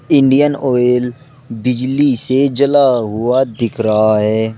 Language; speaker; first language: Hindi; native; Hindi